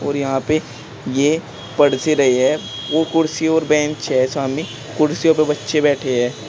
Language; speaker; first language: Hindi; native; Hindi